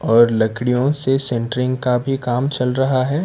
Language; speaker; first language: Hindi; non-native, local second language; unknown